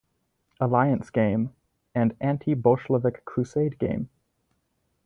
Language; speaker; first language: English; native; English